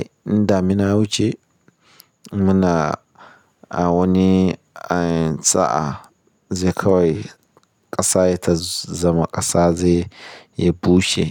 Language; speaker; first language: Hausa; non-native, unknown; Yoruba